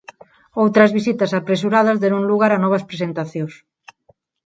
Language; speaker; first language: Galician; non-native, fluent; Spanish